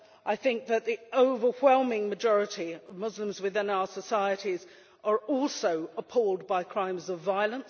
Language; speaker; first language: English; native; English